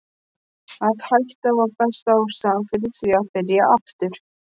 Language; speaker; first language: Icelandic; non-native, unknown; Polish